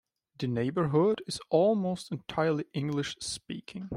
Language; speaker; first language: English; non-native, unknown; German